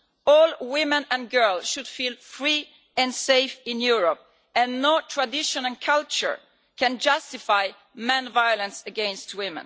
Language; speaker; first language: English; non-native, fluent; Italian